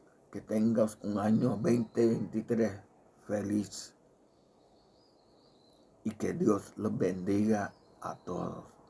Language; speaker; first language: Spanish; native; Spanish